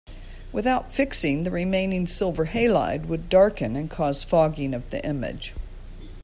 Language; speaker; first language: English; native; English